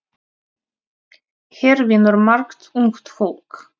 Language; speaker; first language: Icelandic; non-native, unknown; Russian